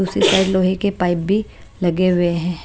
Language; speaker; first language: Hindi; non-native, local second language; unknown